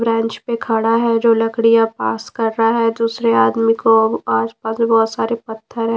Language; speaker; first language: Hindi; non-native, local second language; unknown